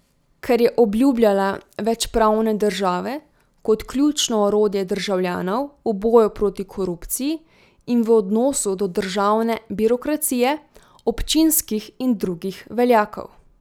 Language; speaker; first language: Slovenian; native; Slovenian